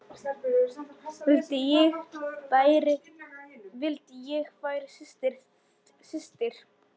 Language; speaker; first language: Icelandic; non-native, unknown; Polish